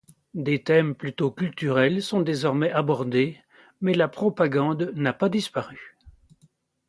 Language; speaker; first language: French; native; French